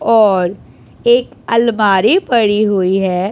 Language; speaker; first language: Hindi; non-native, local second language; Punjabi